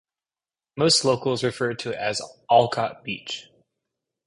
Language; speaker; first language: English; native; English